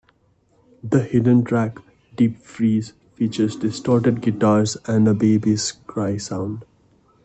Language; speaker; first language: English; non-native, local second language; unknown